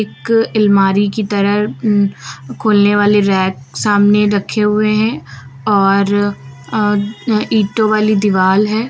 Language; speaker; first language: Hindi; native; Hindi